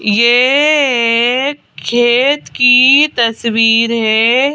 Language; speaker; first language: Hindi; native; Hindi